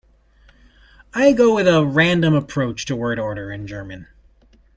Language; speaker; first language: English; native; English